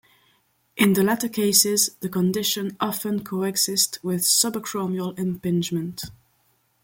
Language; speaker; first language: English; non-native, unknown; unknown